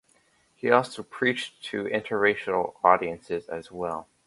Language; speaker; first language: English; native; English